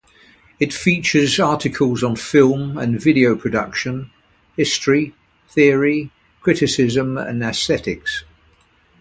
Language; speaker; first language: English; native; English